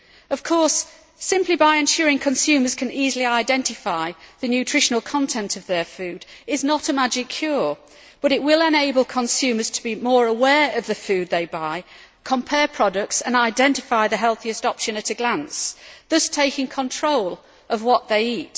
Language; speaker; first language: English; native; English